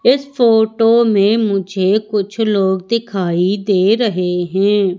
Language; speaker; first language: Hindi; native; Hindi